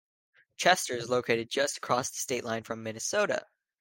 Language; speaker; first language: English; native; English